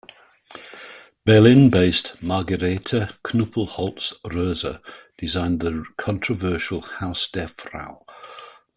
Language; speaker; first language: English; native; English